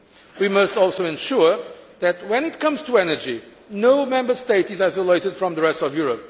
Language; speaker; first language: English; non-native, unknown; Portuguese